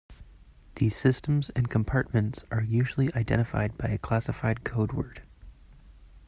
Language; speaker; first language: English; native; English